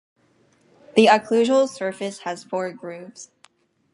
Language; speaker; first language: English; native; English